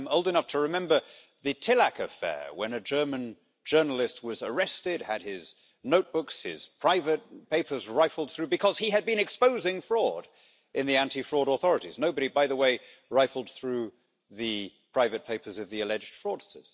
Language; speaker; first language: English; native; English